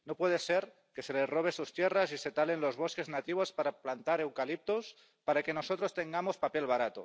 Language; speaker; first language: Spanish; non-native, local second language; Catalan